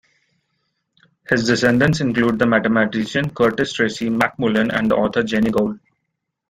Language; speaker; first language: English; non-native, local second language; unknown